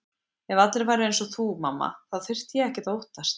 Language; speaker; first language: Icelandic; native; Icelandic